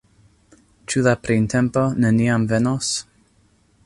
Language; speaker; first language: Esperanto; non-native, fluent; English